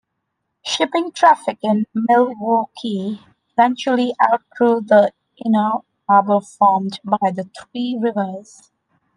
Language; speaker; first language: English; non-native, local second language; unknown